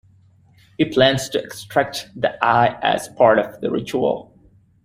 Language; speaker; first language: English; native; English